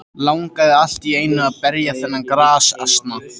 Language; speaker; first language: Icelandic; native; Icelandic